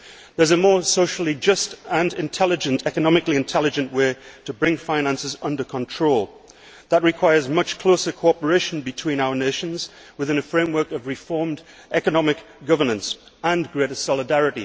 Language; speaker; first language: English; native; English